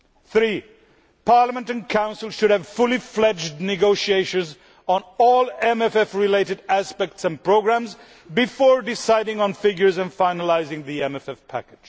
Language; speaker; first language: English; non-native, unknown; Swedish